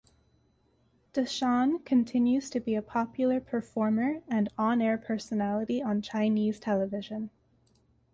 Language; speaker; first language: English; native; English